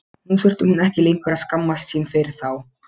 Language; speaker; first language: Icelandic; non-native, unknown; Polish